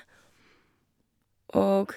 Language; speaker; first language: Norwegian; non-native, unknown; Korean